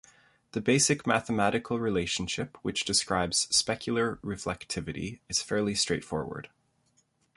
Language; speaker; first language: English; native; English